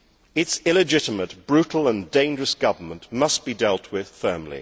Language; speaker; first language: English; native; English